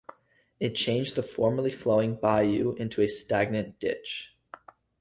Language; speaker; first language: English; native; English